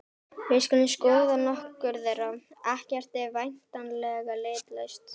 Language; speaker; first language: Icelandic; native; Icelandic